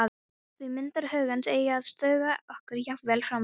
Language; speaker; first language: Icelandic; non-native, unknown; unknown